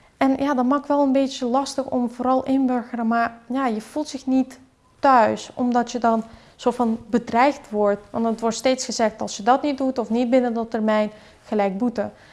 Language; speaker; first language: Dutch; early bilingual, other home language; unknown